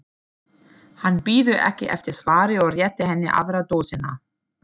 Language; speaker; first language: Icelandic; non-native, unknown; German